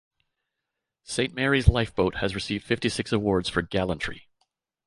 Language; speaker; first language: English; native; English